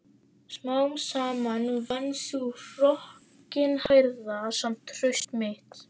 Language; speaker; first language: Icelandic; native; Icelandic